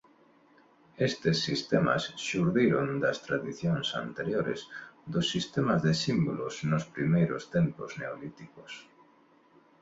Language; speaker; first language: Galician; non-native, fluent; Spanish